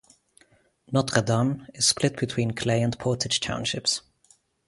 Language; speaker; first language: English; non-native, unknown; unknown